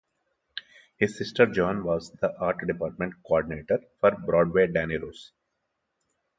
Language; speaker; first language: English; non-native, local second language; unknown